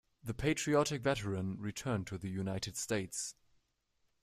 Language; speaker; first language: English; non-native, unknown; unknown